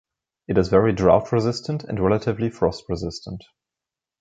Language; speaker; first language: English; non-native, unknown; German